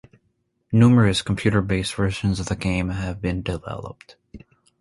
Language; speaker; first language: English; native; English